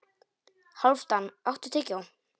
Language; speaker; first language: Icelandic; non-native, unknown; Polish